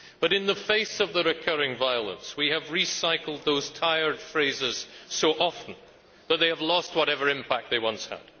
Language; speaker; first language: English; native; English